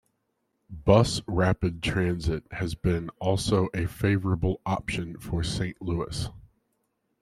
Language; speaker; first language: English; native; English